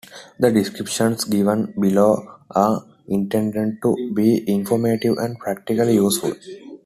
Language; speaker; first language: English; non-native, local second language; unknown